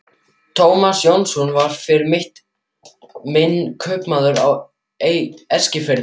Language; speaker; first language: Icelandic; non-native, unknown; German